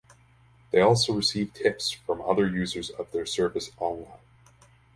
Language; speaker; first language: English; native; English